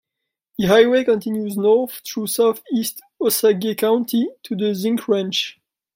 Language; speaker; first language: English; non-native, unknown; French